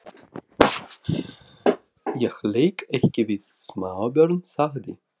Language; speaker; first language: Icelandic; non-native, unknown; Russian